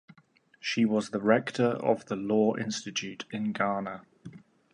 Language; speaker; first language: English; native; English